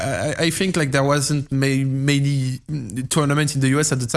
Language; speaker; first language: English; non-native, fluent; French